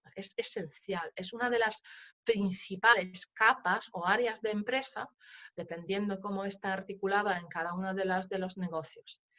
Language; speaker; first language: Spanish; non-native, fluent; Polish